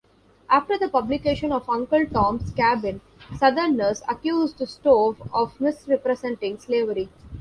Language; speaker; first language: English; non-native, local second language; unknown